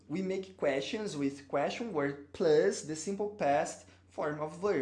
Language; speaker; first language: English; non-native, fluent; Portuguese